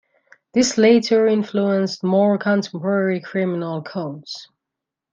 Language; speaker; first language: English; non-native, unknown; Persian